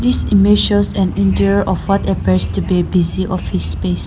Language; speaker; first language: English; non-native, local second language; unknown